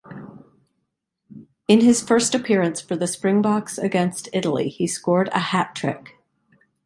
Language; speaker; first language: English; native; English